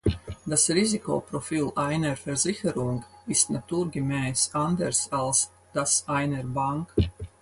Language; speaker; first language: German; non-native, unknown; Latvian